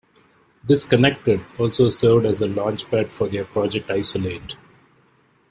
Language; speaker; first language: English; non-native, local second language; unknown